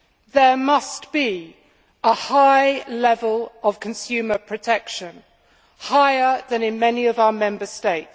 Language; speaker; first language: English; native; English